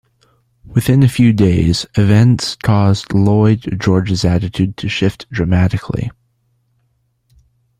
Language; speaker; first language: English; native; English